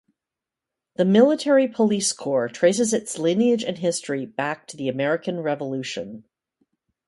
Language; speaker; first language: English; native; English